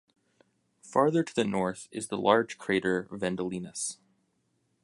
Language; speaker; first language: English; native; English